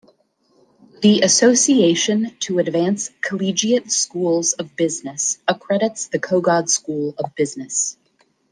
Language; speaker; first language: English; native; English